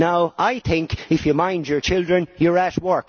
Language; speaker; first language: English; native; English